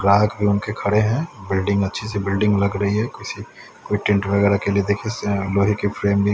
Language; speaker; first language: Hindi; native; Hindi